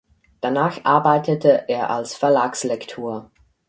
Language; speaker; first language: German; native; German